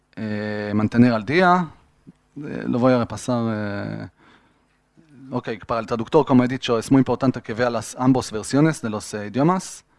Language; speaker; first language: Spanish; non-native, fluent; Hebrew